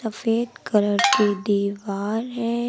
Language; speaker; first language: Hindi; native; Hindi